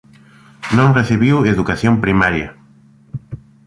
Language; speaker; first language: Galician; native; Galician